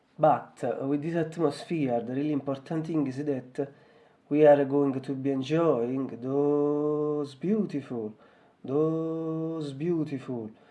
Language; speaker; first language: English; non-native, fluent; Italian